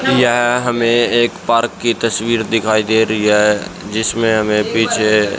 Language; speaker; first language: Hindi; native; Hindi